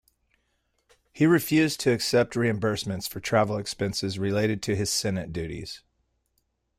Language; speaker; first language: English; native; English